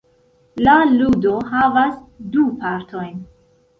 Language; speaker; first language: Esperanto; non-native, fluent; Central Kurdish